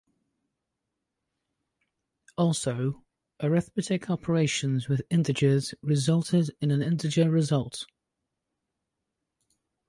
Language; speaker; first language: English; native; English